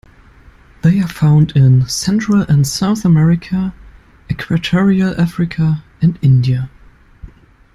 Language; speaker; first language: English; non-native, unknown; German